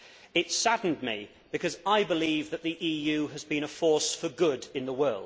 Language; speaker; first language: English; native; English